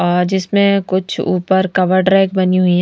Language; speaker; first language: Hindi; non-native, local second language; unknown